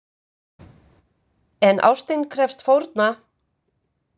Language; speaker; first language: Icelandic; native; Icelandic